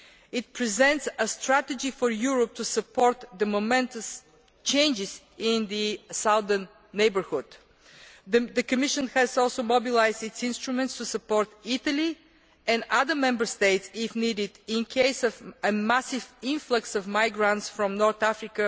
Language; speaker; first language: English; non-native, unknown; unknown